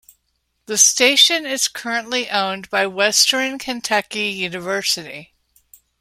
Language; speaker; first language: English; native; English